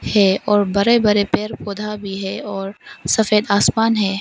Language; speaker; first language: Hindi; non-native, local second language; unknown